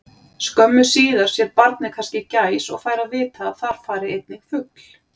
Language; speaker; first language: Icelandic; native; Icelandic